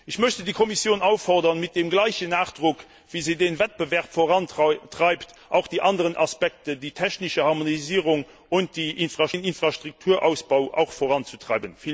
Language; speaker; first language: German; non-native, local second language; Luxembourgish